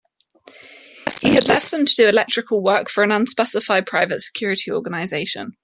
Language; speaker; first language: English; native; English